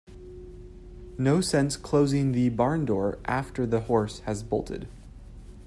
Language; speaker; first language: English; native; English